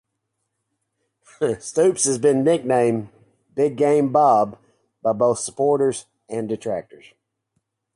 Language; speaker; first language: English; native; English